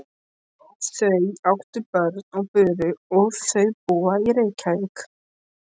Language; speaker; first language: Icelandic; non-native, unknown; Polish